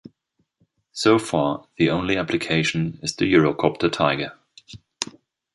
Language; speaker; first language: English; non-native, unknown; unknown